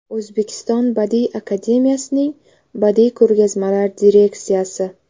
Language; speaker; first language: Uzbek; native; Uzbek